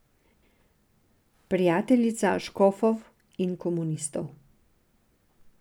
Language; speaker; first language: Slovenian; non-native, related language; Serbian